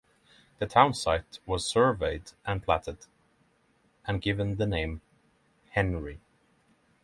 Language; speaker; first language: English; non-native, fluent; Norwegian